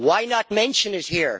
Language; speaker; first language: English; native; English